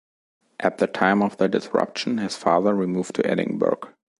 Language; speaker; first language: English; non-native, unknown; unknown